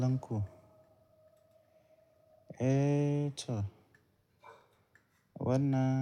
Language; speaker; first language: Hausa; native; Hausa